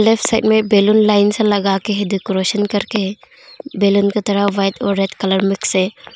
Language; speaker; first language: Hindi; non-native, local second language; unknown